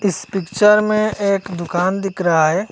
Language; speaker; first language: Hindi; non-native, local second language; Bangla